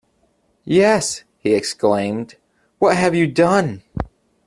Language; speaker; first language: English; native; English